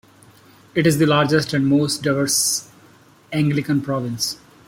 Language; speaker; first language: English; non-native, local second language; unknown